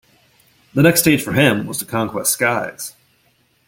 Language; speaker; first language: English; native; English